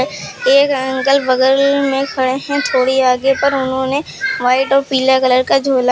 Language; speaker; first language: Hindi; native; Hindi